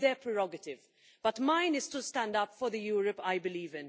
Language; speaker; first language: English; non-native, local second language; Maltese